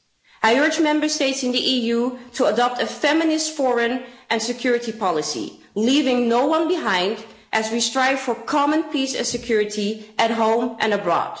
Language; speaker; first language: English; non-native, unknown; Dutch